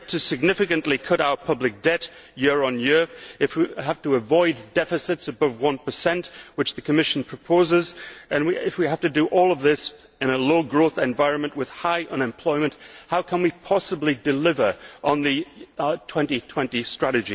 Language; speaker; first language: English; native; English